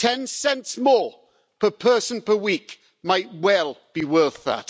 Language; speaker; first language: English; native; English